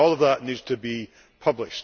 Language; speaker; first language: English; native; English